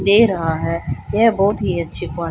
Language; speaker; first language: Hindi; native; Hindi